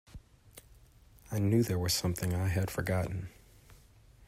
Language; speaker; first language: English; native; English